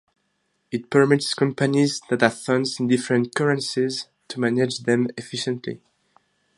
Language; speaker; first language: English; non-native, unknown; French